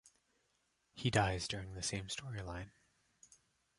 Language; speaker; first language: English; native; English